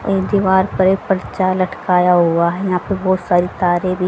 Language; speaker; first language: Hindi; native; Hindi